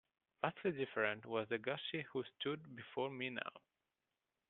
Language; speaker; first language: English; non-native, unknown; Italian